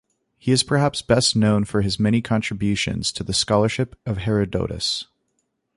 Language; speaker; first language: English; native; English